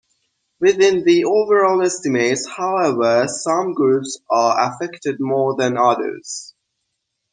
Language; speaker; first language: English; non-native, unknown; Persian